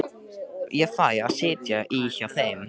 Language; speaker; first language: Icelandic; native; Icelandic